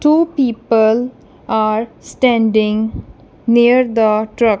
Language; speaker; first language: English; non-native, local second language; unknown